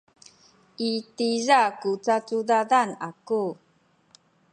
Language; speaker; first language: Sakizaya; non-native, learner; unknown